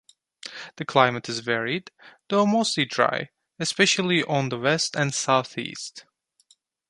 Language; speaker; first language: English; non-native, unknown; Turkish